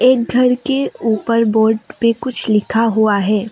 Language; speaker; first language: Hindi; non-native, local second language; Assamese